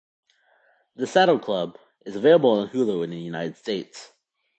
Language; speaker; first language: English; native; English